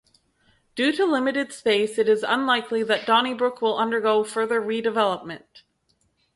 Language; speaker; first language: English; native; English